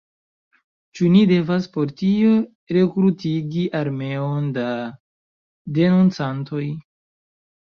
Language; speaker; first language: Esperanto; non-native, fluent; Chinese